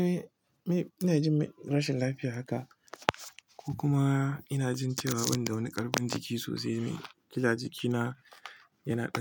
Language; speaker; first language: Hausa; non-native, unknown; Igbo